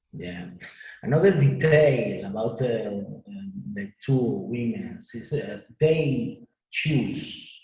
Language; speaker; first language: English; non-native, learner; Spanish